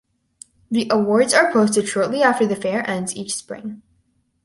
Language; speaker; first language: English; native; English